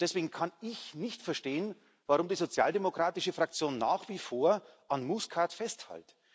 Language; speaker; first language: German; native; German